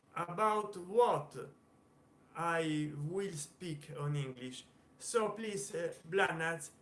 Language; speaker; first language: English; non-native, learner; Italian